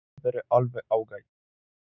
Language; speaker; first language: Icelandic; non-native, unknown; Italian